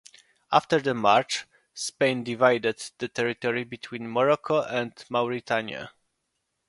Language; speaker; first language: English; non-native, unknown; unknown